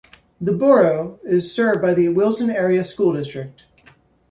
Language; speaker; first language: English; native; English